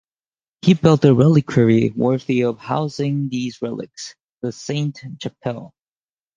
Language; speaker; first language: English; native; English